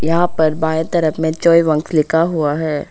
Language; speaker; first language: Hindi; non-native, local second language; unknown